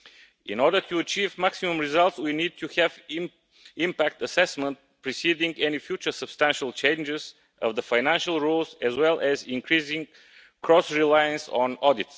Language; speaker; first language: English; non-native, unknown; Bulgarian